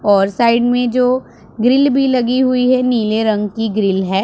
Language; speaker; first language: Hindi; non-native, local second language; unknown